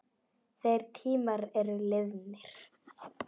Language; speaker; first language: Icelandic; non-native, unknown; Polish